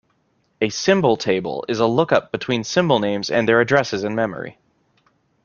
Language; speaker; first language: English; native; English